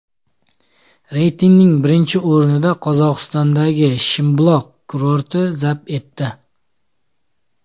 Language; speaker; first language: Uzbek; native; Uzbek